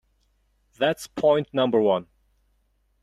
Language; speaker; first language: English; non-native, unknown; Mongolian